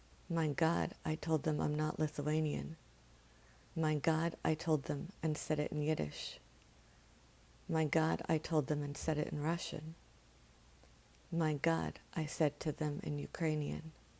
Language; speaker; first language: English; native; English